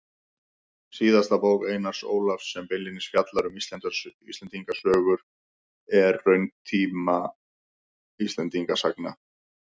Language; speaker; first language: Icelandic; native; Icelandic